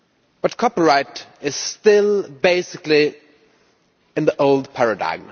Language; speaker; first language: English; non-native, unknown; Swedish